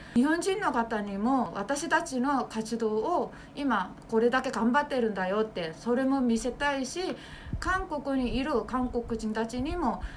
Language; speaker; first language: Japanese; non-native, fluent; Korean